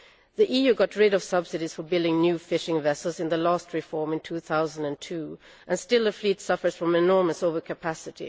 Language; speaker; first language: English; non-native, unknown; Swedish